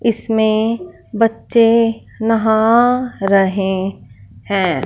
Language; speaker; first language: Hindi; non-native, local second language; Punjabi